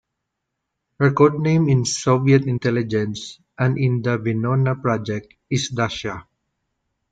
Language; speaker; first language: English; non-native, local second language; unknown